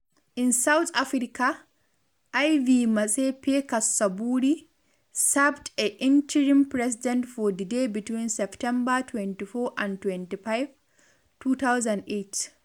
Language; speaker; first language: English; non-native, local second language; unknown